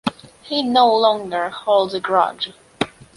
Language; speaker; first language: English; non-native, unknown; Polish